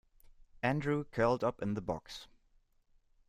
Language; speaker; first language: English; non-native, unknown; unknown